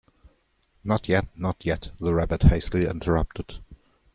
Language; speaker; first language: English; non-native, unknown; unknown